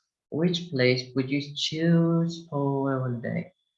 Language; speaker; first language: English; non-native, fluent; Turkish